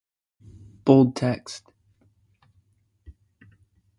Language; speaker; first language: English; native; English